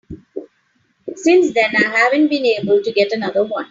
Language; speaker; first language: English; non-native, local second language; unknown